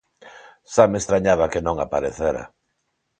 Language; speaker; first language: Galician; non-native, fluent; Spanish